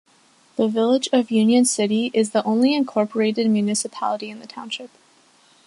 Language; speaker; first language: English; native; English